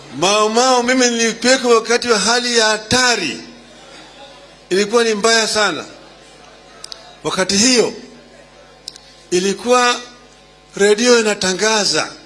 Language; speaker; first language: Swahili; non-native, local second language; Luo (Kenya and Tanzania)